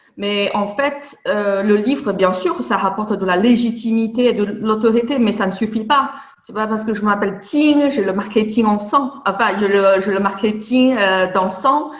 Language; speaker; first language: French; non-native, fluent; Chinese